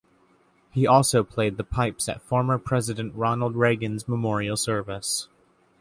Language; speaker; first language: English; native; English